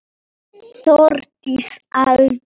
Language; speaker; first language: Icelandic; non-native, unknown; Polish